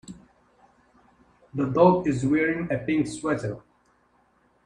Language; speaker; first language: English; native; English